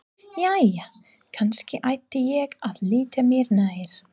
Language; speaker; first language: Icelandic; non-native, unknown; English